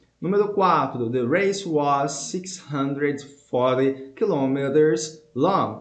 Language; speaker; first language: English; non-native, fluent; Portuguese